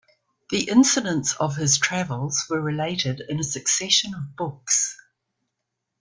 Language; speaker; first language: English; native; English